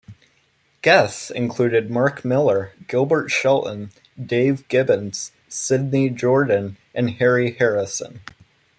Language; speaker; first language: English; native; English